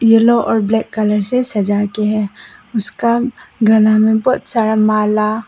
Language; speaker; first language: Hindi; non-native, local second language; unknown